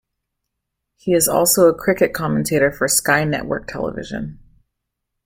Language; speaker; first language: English; native; English